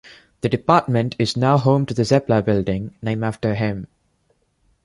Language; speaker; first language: English; non-native, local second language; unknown